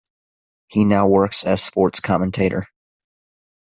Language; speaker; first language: English; native; English